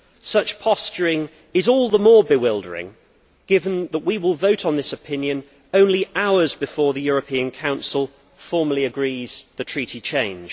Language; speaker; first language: English; native; English